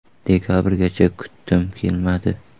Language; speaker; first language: Uzbek; native; Uzbek